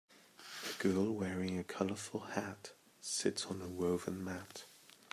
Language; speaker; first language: English; native; English